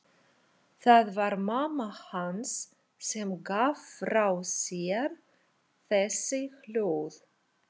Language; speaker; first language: Icelandic; non-native, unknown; Russian